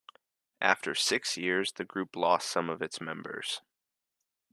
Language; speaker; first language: English; native; English